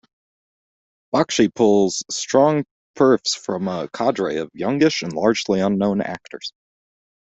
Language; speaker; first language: English; native; English